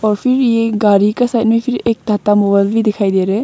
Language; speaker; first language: Hindi; non-native, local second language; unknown